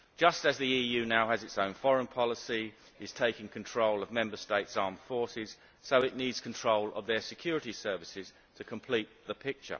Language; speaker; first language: English; native; English